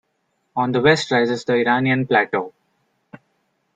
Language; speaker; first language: English; non-native, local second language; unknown